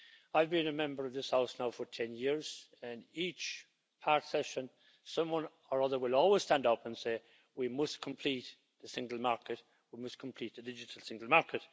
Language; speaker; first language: English; native; English